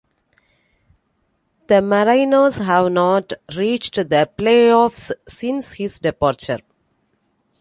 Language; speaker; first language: English; non-native, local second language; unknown